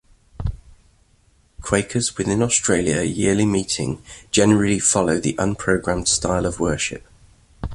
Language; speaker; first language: English; native; English